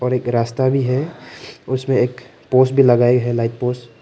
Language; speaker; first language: Hindi; non-native, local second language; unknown